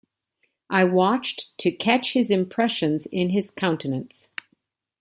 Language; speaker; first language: English; native; English